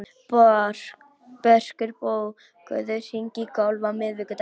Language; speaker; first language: Icelandic; non-native, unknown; Polish